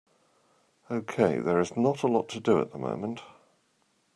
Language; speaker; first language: English; native; English